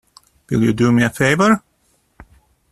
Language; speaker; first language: English; native; English